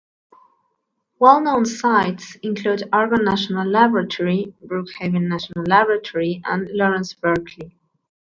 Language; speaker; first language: English; non-native, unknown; Spanish